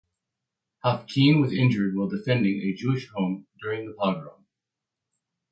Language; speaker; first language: English; native; English